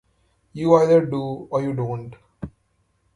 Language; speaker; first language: English; non-native, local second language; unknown